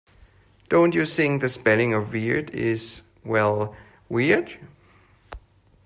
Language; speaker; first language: English; non-native, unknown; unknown